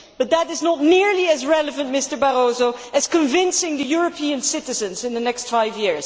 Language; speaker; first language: English; non-native, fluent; Dutch